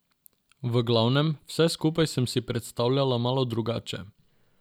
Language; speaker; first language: Slovenian; non-native, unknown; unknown